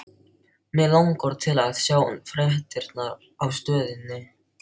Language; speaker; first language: Icelandic; non-native, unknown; Filipino